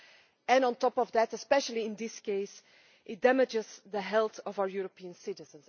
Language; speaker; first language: English; non-native, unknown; Dutch